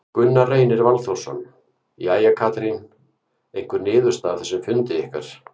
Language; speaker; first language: Icelandic; native; Icelandic